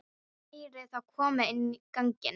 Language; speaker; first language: Icelandic; non-native, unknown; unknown